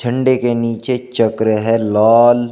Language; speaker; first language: Hindi; native; Hindi